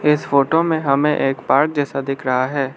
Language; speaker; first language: Hindi; non-native, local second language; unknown